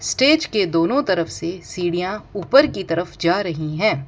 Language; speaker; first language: Hindi; non-native, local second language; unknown